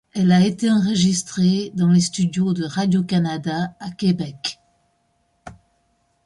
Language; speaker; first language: French; native; French